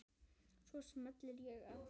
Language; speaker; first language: Icelandic; native; Icelandic